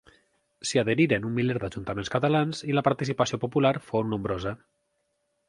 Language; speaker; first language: Catalan; native; Catalan